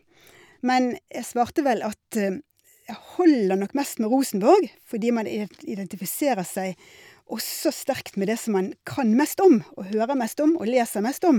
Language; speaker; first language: Norwegian; native; Norwegian